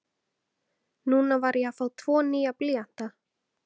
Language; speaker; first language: Icelandic; native; Icelandic